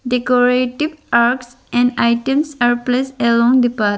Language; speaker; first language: English; non-native, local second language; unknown